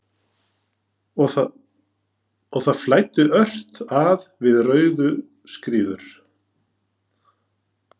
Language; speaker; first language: Icelandic; non-native, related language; Norwegian